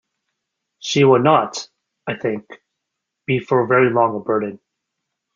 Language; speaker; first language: English; native; English